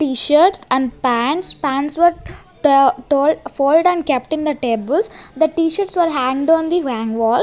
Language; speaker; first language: English; non-native, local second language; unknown